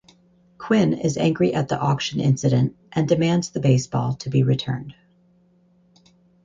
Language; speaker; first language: English; native; English